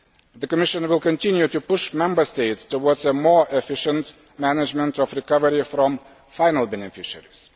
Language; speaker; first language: English; non-native, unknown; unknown